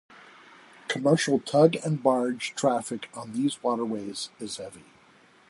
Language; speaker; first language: English; native; English